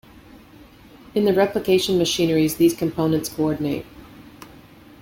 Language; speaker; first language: English; native; English